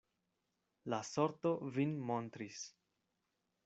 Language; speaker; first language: Esperanto; non-native, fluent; Spanish